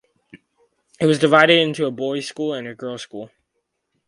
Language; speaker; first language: English; native; English